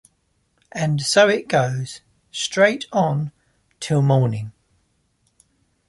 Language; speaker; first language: English; native; English